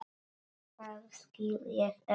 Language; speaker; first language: Icelandic; non-native, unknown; Polish